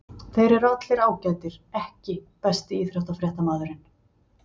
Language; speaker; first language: Icelandic; native; Icelandic